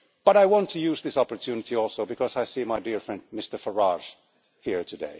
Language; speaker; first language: English; non-native, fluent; Finnish